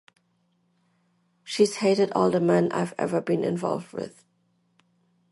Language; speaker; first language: English; non-native, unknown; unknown